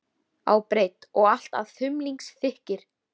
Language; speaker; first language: Icelandic; native; Icelandic